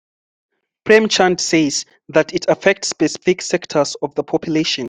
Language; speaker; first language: English; non-native, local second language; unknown